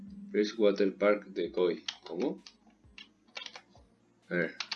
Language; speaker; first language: Spanish; native; Spanish